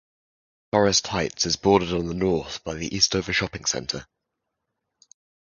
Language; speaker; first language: English; native; English